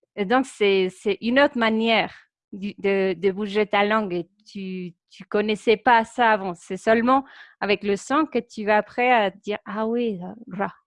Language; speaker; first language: French; non-native, fluent; Spanish